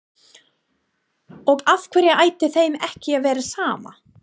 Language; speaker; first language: Icelandic; non-native, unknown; English